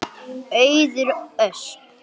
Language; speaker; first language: Icelandic; non-native, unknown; English